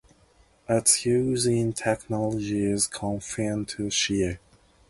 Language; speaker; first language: English; non-native, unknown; Japanese